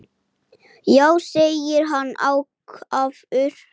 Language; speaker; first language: Icelandic; native; Icelandic